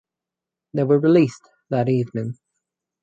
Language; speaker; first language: English; native; English